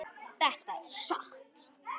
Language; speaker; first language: Icelandic; native; Icelandic